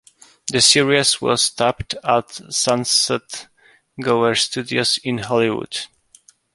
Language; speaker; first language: English; non-native, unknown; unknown